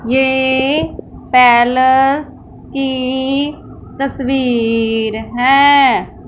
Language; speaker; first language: Hindi; non-native, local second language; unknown